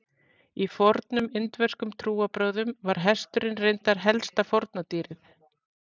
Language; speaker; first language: Icelandic; native; Icelandic